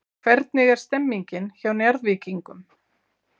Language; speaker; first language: Icelandic; native; Icelandic